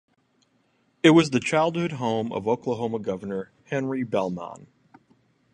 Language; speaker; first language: English; native; English